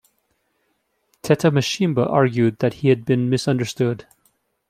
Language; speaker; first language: English; native; English